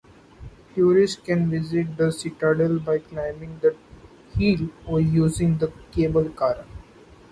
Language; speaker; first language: English; non-native, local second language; Marathi